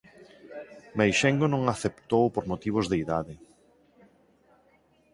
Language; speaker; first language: Galician; non-native, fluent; Spanish